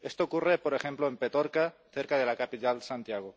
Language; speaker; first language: Spanish; non-native, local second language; Catalan